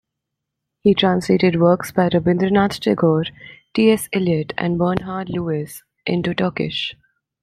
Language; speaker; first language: English; non-native, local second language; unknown